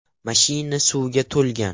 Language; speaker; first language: Uzbek; non-native, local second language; Russian